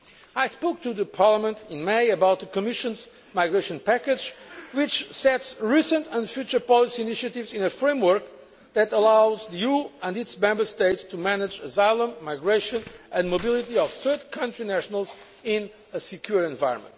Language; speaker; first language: English; non-native, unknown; Portuguese